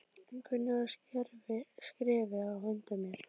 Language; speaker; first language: Icelandic; native; Icelandic